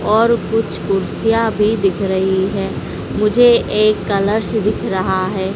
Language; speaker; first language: Hindi; native; Hindi